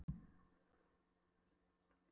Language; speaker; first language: Icelandic; non-native, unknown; Polish